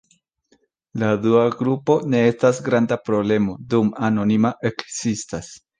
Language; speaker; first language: Esperanto; non-native, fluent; Spanish